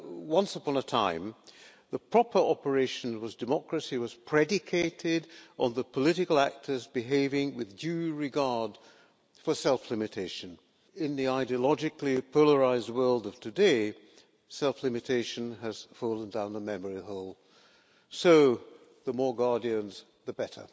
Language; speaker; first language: English; non-native, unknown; Hungarian